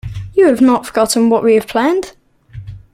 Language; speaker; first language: English; native; English